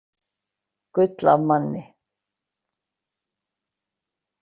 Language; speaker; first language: Icelandic; native; Icelandic